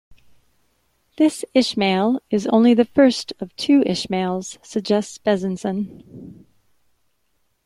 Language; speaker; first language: English; native; English